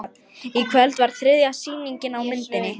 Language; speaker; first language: Icelandic; non-native, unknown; Lithuanian